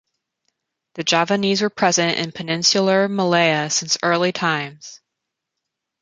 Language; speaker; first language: English; native; English